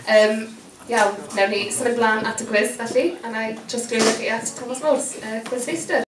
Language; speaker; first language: Welsh; native; Welsh